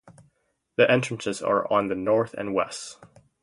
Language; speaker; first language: English; native; English